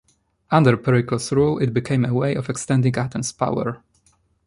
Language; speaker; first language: English; non-native, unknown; Polish